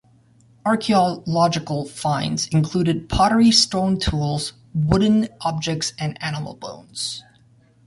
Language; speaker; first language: English; native; English